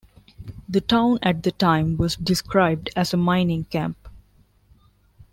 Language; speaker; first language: English; non-native, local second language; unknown